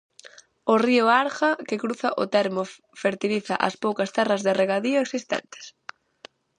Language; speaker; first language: Galician; native; Galician